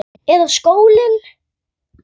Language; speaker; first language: Icelandic; native; Icelandic